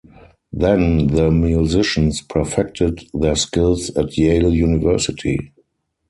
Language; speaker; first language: English; non-native, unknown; German